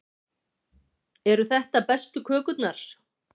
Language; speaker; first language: Icelandic; native; Icelandic